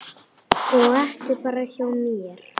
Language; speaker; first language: Icelandic; non-native, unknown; Polish